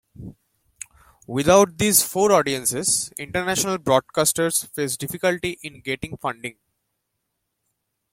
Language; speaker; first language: English; non-native, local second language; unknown